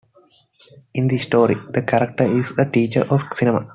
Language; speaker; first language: English; non-native, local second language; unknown